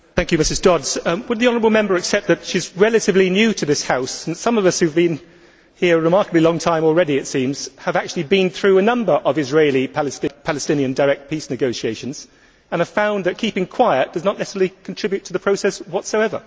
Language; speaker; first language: English; native; English